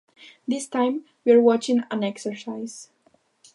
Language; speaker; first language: English; non-native, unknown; Galician